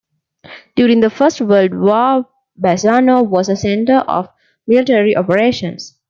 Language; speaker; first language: English; non-native, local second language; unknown